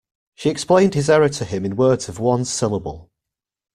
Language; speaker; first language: English; native; English